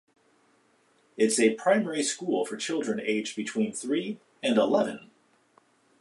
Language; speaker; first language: English; native; English